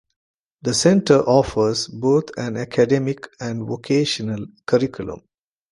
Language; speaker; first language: English; non-native, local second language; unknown